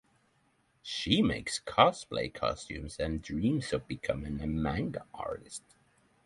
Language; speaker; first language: English; non-native, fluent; Norwegian